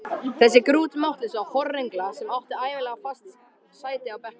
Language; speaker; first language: Icelandic; native; Icelandic